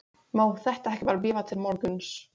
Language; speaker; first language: Icelandic; non-native, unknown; Polish